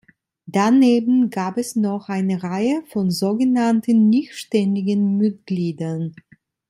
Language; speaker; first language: German; non-native, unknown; Italian